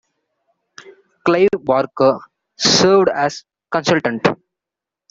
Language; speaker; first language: English; non-native, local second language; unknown